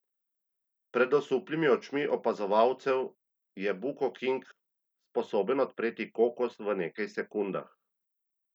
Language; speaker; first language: Slovenian; native; Slovenian